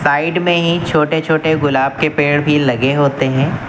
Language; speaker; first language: Hindi; native; Hindi